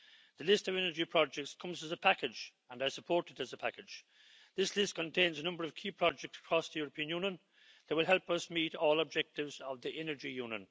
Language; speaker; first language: English; native; English